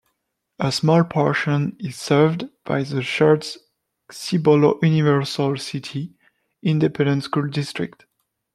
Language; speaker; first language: English; non-native, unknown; French